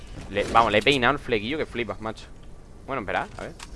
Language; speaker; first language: Spanish; native; Spanish